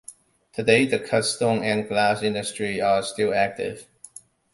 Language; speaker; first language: English; non-native, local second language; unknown